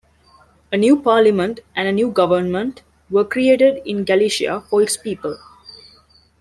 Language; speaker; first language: English; non-native, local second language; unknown